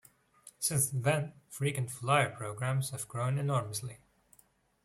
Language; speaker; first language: English; non-native, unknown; Swiss German